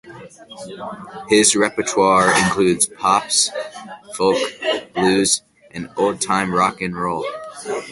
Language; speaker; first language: English; native; English